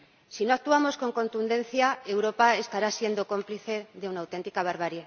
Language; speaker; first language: Spanish; native; Spanish